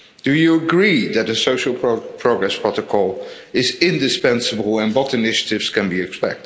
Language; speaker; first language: English; non-native, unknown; Dutch